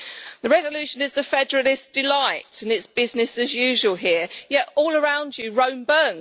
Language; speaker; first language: English; native; English